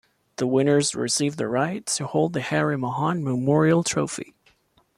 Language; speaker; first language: English; non-native, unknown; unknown